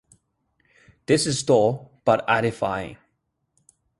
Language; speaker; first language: English; native; English